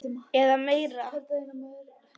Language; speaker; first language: Icelandic; non-native, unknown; Polish